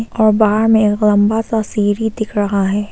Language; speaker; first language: Hindi; non-native, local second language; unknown